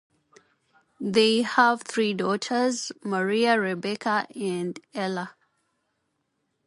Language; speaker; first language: English; non-native, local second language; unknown